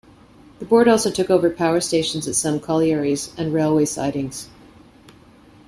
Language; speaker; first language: English; native; English